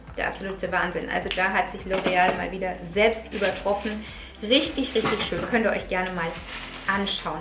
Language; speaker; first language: German; early bilingual, other home language; Italian